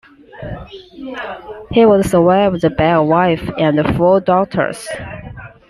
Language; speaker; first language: English; non-native, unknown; Chinese